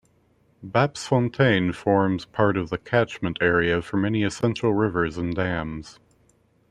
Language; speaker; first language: English; native; English